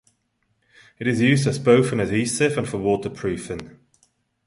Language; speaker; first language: English; non-native, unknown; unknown